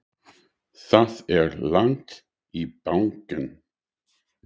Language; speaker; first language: Icelandic; non-native, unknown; English